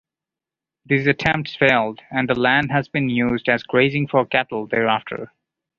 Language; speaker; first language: English; non-native, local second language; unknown